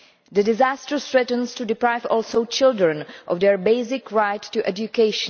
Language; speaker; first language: English; non-native, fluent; Czech